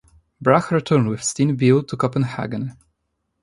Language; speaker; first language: English; non-native, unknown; Polish